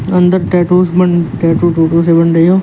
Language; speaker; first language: Hindi; native; Hindi